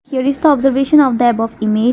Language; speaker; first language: English; non-native, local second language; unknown